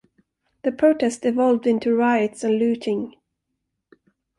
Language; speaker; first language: English; non-native, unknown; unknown